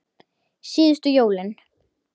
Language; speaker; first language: Icelandic; native; Icelandic